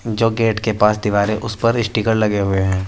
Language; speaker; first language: Hindi; native; Hindi